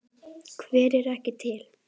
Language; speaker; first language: Icelandic; native; Icelandic